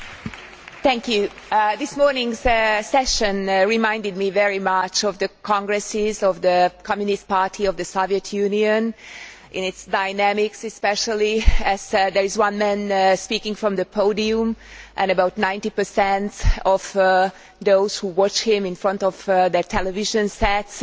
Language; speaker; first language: English; non-native, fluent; Hungarian